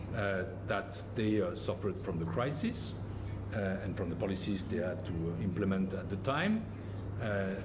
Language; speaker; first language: English; non-native, fluent; French